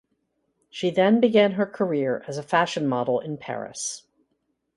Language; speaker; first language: English; native; English